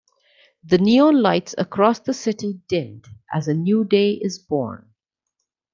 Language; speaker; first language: English; non-native, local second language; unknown